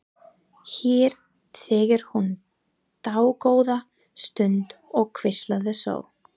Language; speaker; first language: Icelandic; non-native, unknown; English